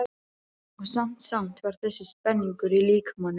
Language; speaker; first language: Icelandic; non-native, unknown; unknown